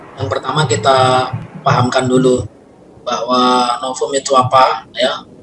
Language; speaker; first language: Indonesian; non-native, local second language; Javanese